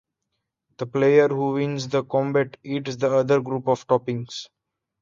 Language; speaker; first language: English; non-native, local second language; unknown